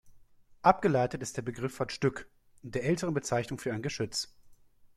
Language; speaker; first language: German; native; German